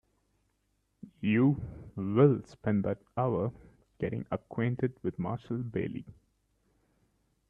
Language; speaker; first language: English; non-native, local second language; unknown